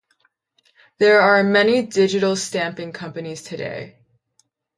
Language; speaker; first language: English; native; English